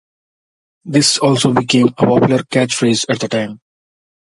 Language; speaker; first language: English; non-native, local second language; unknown